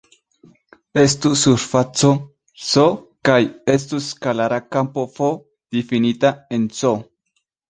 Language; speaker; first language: Esperanto; non-native, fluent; Spanish